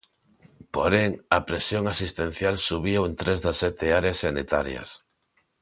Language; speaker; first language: Galician; non-native, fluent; Spanish